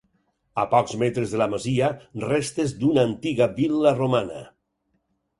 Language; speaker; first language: Catalan; native; Catalan